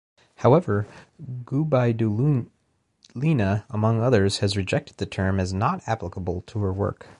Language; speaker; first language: English; native; English